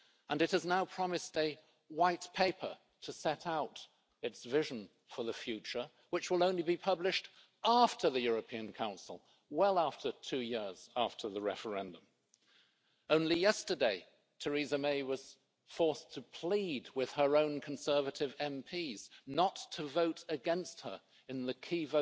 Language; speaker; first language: English; native; English